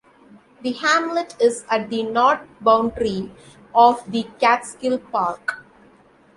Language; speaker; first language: English; non-native, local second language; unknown